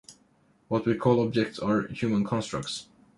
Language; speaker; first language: English; non-native, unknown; Swedish